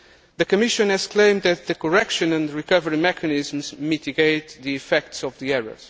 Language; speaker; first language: English; non-native, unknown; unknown